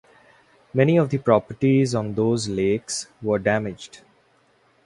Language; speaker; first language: English; non-native, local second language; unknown